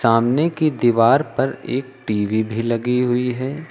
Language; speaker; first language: Hindi; native; Hindi